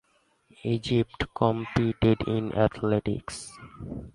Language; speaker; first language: English; non-native, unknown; Bangla